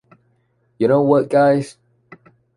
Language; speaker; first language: English; non-native, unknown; Chinese